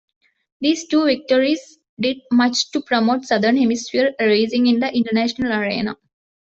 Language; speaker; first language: English; non-native, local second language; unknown